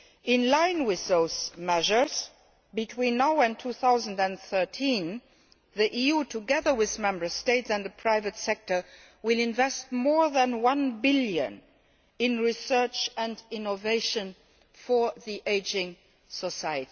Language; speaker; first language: English; non-native, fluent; Luxembourgish